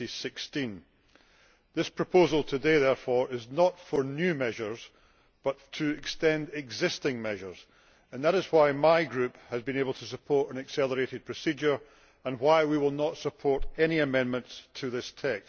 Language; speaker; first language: English; native; English